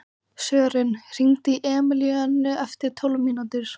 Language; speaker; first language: Icelandic; native; Icelandic